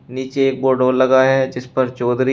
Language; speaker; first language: Hindi; native; Hindi